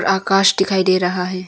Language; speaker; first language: Hindi; non-native, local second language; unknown